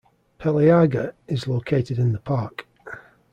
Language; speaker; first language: English; native; English